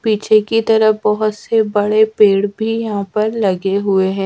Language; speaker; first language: Hindi; native; Hindi